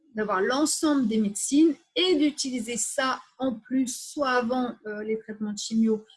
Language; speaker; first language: French; native; French